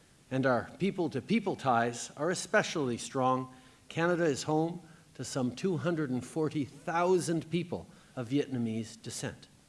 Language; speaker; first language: English; native; English